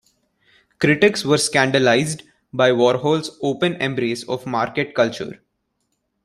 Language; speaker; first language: English; non-native, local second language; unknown